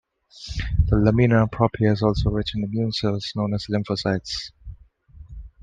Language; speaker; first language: English; non-native, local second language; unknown